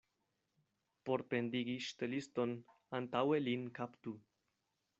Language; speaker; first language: Esperanto; non-native, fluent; Spanish